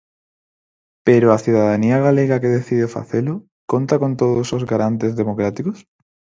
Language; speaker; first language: Galician; non-native, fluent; Spanish